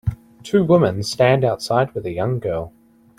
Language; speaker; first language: English; native; English